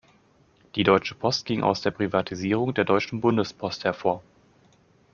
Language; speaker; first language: German; native; German